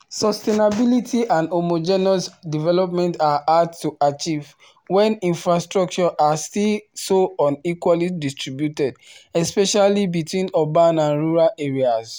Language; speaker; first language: English; non-native, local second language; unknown